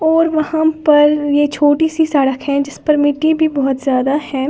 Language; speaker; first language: Hindi; native; Hindi